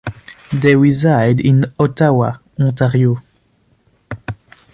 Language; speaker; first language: English; non-native, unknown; French